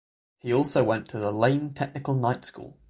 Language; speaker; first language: English; native; English